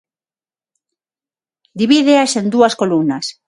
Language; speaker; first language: Galician; non-native, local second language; Spanish